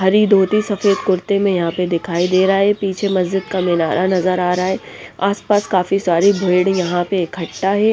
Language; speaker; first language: Hindi; non-native, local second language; Punjabi